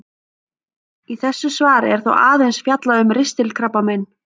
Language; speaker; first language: Icelandic; native; Icelandic